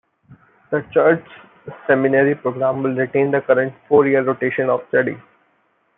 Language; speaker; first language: English; non-native, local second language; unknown